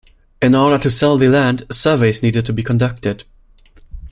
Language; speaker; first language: English; non-native, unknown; German